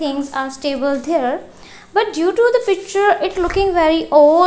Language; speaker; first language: English; non-native, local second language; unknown